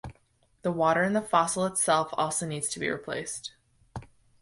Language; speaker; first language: English; native; English